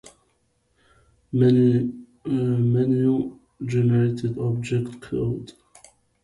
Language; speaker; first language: English; native; English